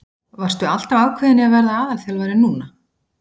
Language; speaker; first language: Icelandic; native; Icelandic